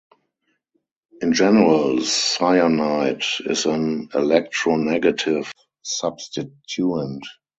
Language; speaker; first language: English; non-native, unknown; German